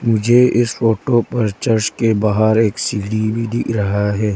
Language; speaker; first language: Hindi; non-native, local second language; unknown